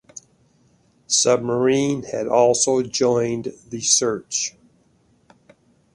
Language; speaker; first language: English; native; English